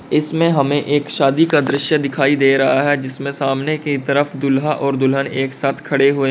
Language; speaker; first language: Hindi; native; Hindi